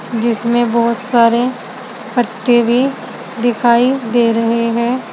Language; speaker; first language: Hindi; native; Hindi